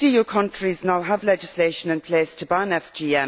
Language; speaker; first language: English; native; English